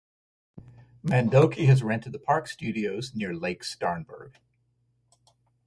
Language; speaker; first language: English; native; English